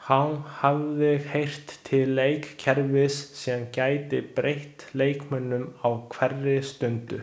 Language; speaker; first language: Icelandic; non-native, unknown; Chinese